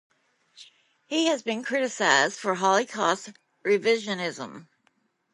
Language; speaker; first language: English; native; English